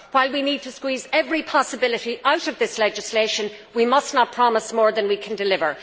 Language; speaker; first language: English; native; English